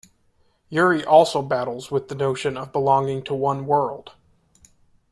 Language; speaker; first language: English; native; English